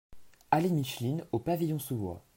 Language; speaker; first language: French; native; French